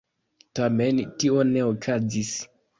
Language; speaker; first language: Esperanto; non-native, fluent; Kinyarwanda